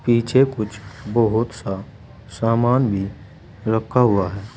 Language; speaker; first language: Hindi; native; Hindi